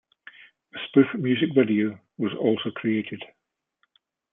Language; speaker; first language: English; native; English